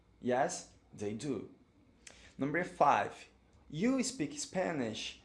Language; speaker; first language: English; non-native, fluent; Portuguese